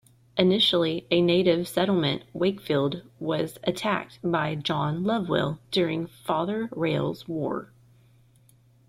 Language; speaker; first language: English; native; English